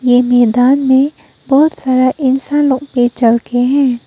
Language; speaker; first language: Hindi; non-native, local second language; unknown